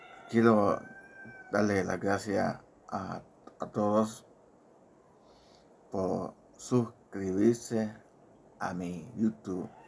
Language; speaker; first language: Spanish; native; Spanish